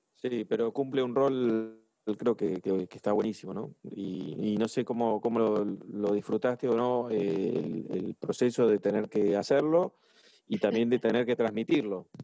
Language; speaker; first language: Spanish; native; Spanish